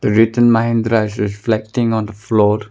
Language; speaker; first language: English; non-native, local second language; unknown